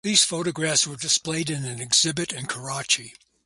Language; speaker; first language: English; native; English